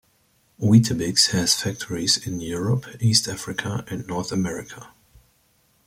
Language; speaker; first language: English; native; English